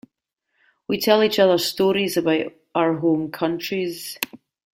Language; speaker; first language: English; native; English